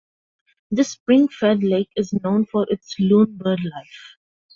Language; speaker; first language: English; non-native, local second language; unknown